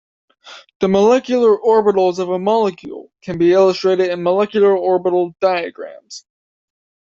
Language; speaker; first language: English; native; English